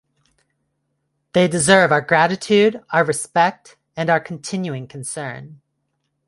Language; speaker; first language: English; non-native, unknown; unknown